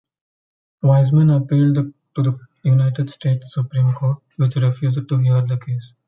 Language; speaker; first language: English; non-native, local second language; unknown